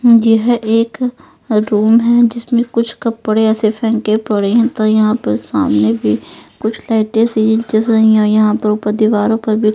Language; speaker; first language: Hindi; non-native, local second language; Punjabi